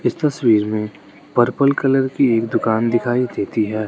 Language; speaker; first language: Hindi; non-native, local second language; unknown